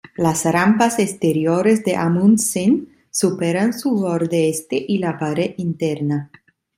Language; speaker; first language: Spanish; non-native, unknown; Italian